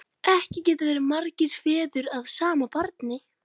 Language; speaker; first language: Icelandic; native; Icelandic